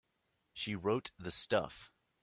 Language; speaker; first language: English; native; English